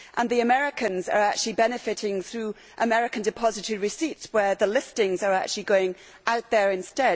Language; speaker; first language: English; native; English